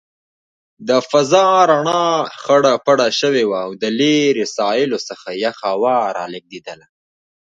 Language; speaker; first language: English; non-native, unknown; Pashto